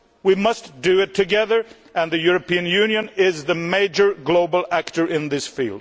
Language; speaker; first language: English; non-native, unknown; Swedish